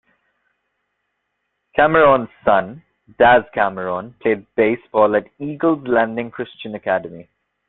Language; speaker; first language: English; non-native, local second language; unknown